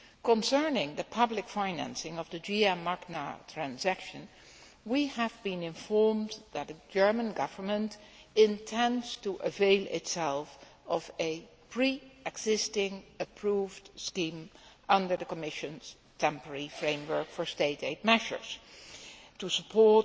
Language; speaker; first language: English; non-native, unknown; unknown